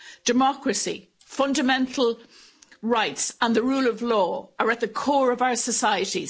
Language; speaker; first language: English; native; English